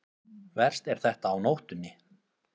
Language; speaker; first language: Icelandic; native; Icelandic